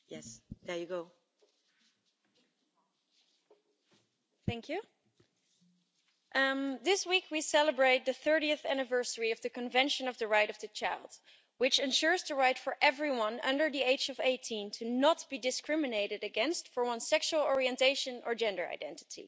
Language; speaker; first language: English; non-native, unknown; Dutch